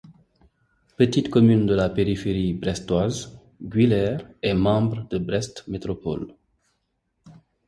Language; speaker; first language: French; non-native, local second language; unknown